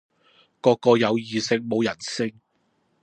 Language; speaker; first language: Cantonese; non-native, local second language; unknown